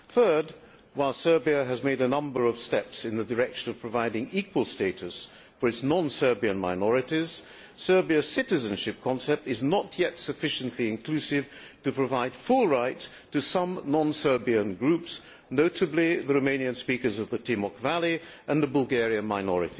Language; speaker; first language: English; non-native, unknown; Hungarian